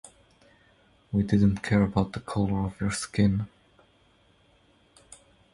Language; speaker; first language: English; non-native, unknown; Croatian